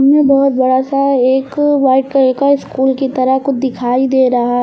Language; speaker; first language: Hindi; native; Hindi